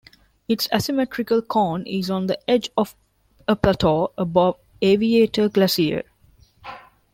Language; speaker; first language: English; non-native, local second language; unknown